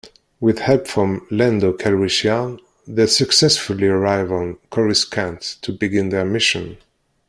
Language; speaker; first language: English; non-native, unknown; Kabyle